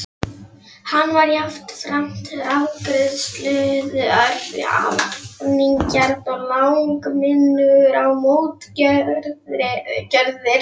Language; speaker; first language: Icelandic; non-native, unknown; Polish